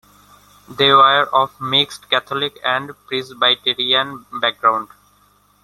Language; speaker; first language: English; non-native, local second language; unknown